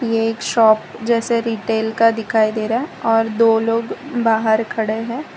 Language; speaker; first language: Hindi; non-native, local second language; Gujarati